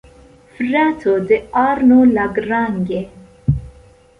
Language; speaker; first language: Esperanto; non-native, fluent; Central Kurdish